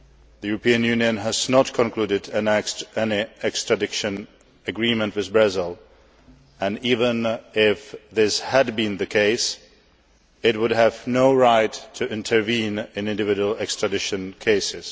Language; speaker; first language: English; non-native, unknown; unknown